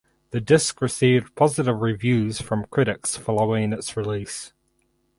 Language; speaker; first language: English; native; English